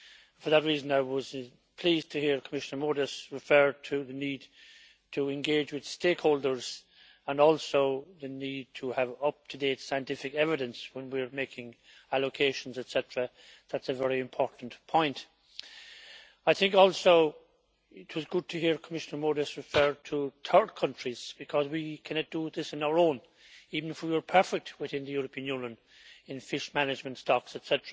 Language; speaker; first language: English; native; English